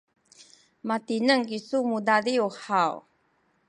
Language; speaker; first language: Sakizaya; non-native, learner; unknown